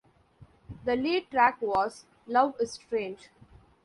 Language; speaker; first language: English; non-native, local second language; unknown